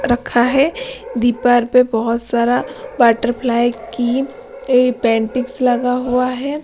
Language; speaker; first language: Hindi; non-native, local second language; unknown